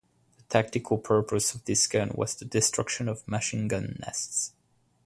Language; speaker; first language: English; non-native, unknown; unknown